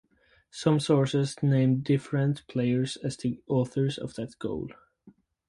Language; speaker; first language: English; native; English